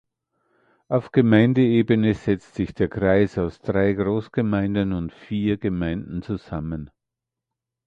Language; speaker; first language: German; native; German